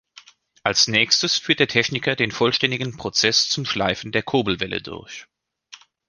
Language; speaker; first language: German; native; German